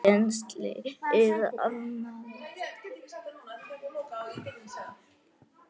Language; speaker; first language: Icelandic; native; Icelandic